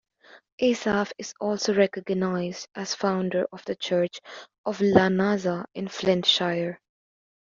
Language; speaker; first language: English; native; English